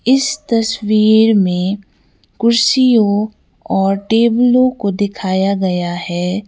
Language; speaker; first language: Hindi; non-native, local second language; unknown